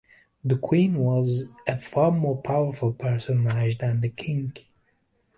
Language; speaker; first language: English; native; English